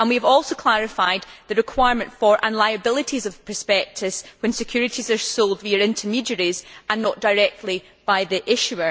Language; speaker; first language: English; native; English